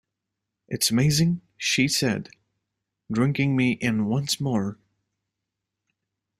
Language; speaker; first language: English; native; English